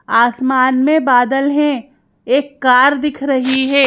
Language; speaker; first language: Hindi; native; Hindi